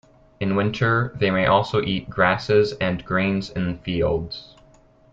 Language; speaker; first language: English; native; English